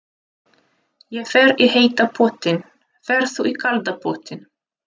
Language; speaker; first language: Icelandic; non-native, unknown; Russian